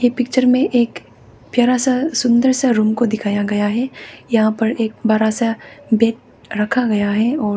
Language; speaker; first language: Hindi; non-native, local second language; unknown